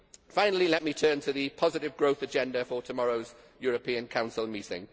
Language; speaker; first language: English; native; English